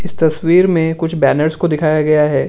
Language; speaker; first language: Hindi; non-native, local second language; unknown